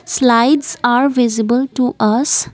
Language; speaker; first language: English; non-native, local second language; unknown